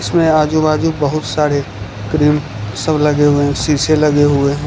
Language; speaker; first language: Hindi; non-native, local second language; Gujarati